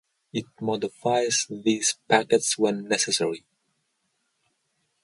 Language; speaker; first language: English; non-native, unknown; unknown